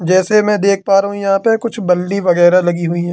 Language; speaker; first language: Hindi; native; Hindi